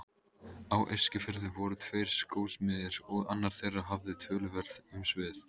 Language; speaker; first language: Icelandic; native; Icelandic